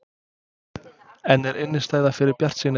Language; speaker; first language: Icelandic; non-native, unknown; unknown